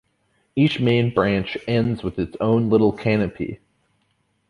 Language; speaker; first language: English; native; English